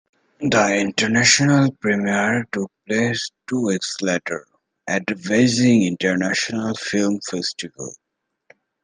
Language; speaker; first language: English; native; English